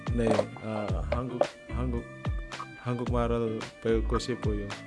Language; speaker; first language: Korean; non-native, learner; Indonesian